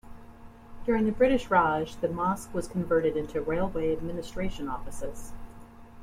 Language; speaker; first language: English; native; English